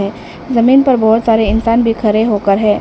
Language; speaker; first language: Hindi; non-native, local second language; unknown